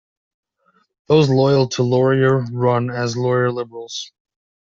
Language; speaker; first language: English; native; English